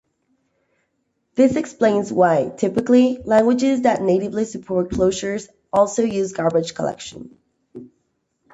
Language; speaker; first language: English; native; English